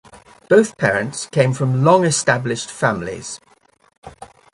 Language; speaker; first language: English; native; English